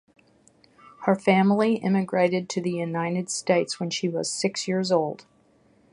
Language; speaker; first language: English; native; English